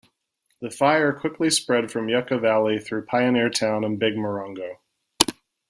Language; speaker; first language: English; native; English